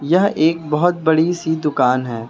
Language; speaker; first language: Hindi; native; Hindi